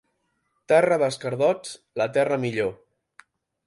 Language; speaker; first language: Catalan; native; Catalan